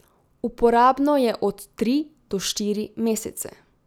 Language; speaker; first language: Slovenian; native; Slovenian